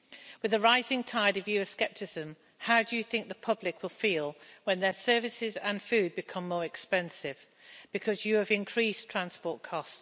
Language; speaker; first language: English; native; English